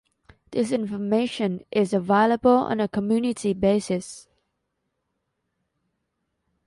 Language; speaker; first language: English; non-native, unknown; Thai